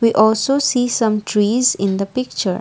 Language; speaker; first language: English; non-native, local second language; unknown